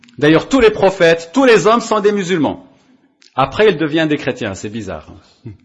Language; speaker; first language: French; non-native, local second language; Arabic